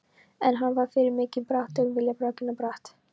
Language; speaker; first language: Icelandic; non-native, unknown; Polish